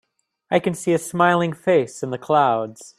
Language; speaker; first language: English; native; English